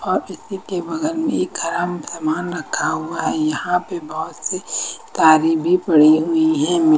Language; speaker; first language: Hindi; native; Hindi